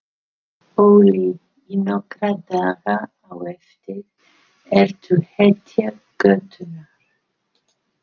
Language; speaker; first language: Icelandic; non-native, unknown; English